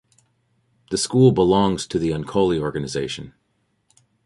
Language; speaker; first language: English; native; English